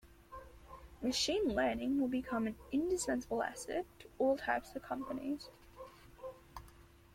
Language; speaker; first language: English; native; English